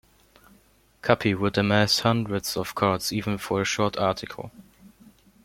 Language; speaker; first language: English; non-native, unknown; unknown